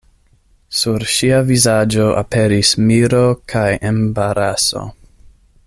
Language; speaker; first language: Esperanto; non-native, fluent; English